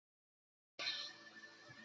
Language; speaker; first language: Icelandic; native; Icelandic